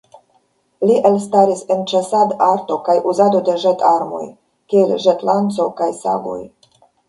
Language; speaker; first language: Esperanto; non-native, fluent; Russian